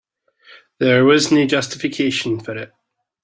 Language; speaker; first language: English; native; English